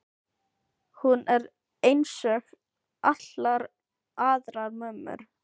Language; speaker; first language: Icelandic; non-native, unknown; Filipino